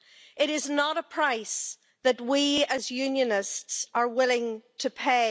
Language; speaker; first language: English; native; English